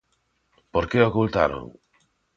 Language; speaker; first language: Galician; non-native, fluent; Spanish